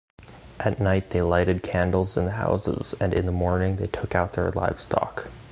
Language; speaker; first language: English; native; English